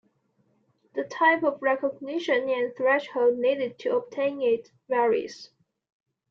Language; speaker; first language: English; non-native, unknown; Chinese